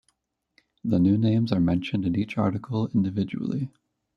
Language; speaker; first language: English; native; English